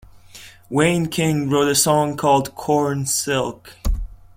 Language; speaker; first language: English; non-native, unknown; Latvian